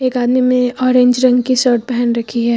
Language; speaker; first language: Hindi; native; Hindi